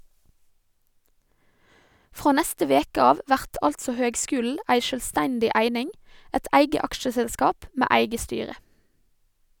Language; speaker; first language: Norwegian; native; Norwegian